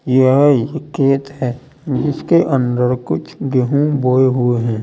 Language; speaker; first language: Hindi; native; Hindi